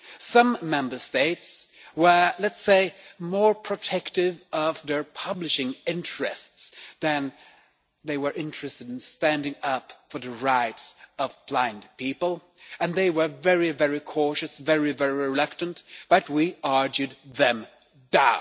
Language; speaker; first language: English; non-native, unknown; Swedish